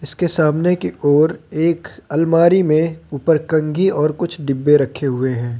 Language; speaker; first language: Hindi; native; Hindi